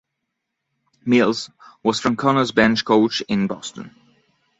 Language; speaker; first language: English; non-native, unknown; French